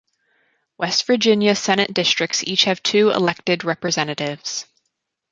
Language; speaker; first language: English; native; English